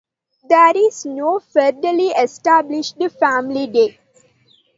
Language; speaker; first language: English; non-native, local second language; Tamil